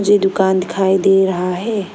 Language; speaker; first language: Hindi; non-native, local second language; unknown